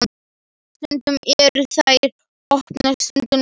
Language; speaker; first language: Icelandic; non-native, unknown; Slovak